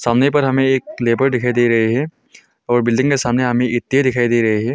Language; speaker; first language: Hindi; non-native, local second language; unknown